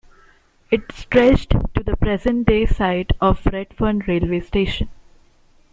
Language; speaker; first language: English; non-native, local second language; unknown